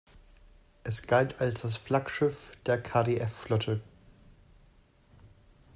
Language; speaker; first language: German; non-native, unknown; English